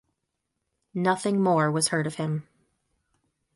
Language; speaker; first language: English; native; English